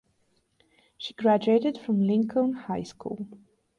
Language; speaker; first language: English; non-native, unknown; Bulgarian